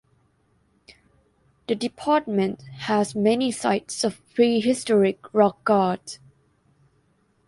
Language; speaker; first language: English; non-native, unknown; Thai